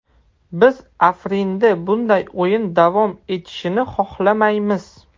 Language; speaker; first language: Uzbek; non-native, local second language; Russian